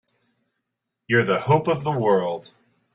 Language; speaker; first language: English; native; English